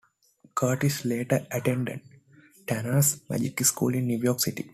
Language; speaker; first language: English; non-native, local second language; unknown